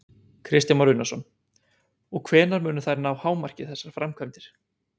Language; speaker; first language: Icelandic; native; Icelandic